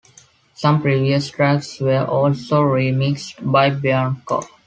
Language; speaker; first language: English; non-native, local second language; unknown